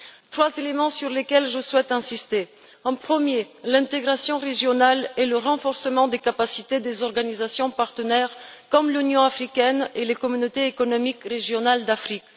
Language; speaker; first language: French; non-native, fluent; Bulgarian